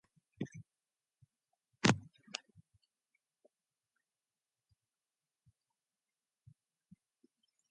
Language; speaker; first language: English; non-native, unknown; Mongolian